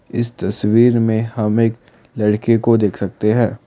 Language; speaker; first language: Hindi; non-native, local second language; Assamese